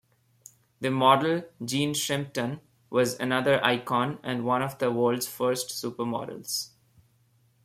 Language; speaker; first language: English; non-native, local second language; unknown